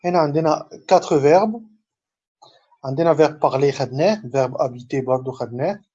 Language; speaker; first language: French; non-native, fluent; Arabic